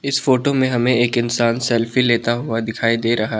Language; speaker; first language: Hindi; non-native, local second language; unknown